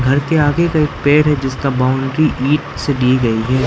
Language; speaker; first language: Hindi; non-native, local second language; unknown